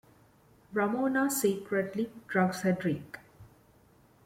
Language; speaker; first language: English; non-native, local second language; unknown